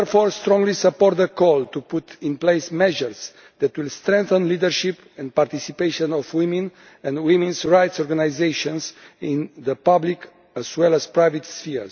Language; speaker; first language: English; non-native, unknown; Romanian